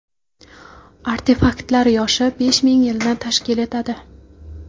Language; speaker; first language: Uzbek; non-native, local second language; Kara-Kalpak